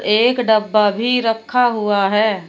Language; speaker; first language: Hindi; native; Hindi